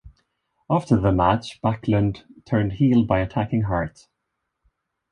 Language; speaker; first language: English; non-native, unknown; Swedish